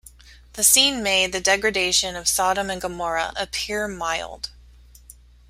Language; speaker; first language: English; native; English